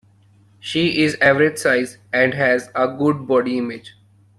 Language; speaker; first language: English; non-native, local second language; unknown